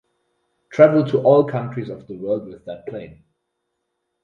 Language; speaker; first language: English; non-native, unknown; German